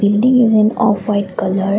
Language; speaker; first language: English; non-native, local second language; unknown